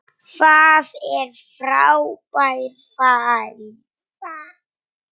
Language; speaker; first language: Icelandic; non-native, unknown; Polish